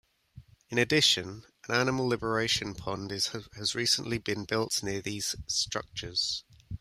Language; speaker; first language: English; native; English